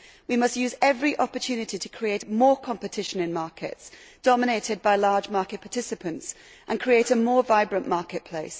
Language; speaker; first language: English; native; English